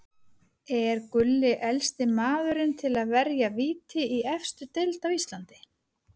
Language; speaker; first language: Icelandic; native; Icelandic